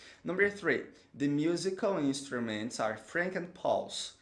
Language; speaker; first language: English; non-native, fluent; Portuguese